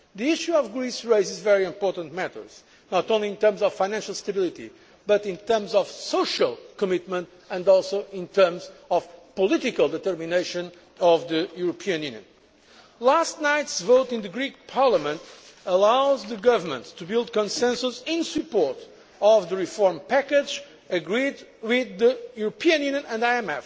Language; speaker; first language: English; non-native, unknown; Portuguese